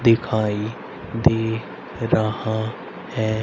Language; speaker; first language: Hindi; native; Hindi